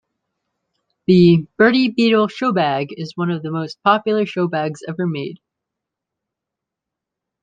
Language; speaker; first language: English; native; English